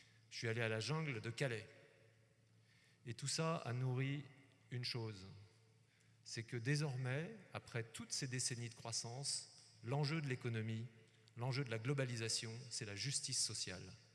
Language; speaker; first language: French; native; French